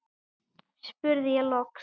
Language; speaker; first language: Icelandic; native; Icelandic